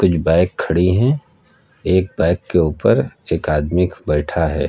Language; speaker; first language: Hindi; native; Hindi